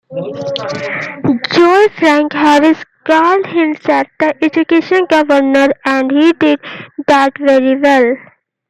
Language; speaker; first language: English; native; English